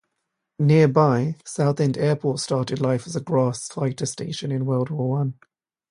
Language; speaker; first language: English; native; English